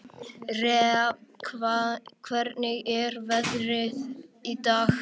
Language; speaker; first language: Icelandic; native; Icelandic